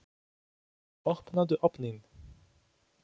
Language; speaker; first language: Icelandic; non-native, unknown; Polish